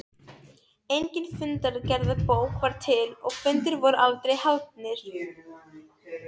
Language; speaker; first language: Icelandic; non-native, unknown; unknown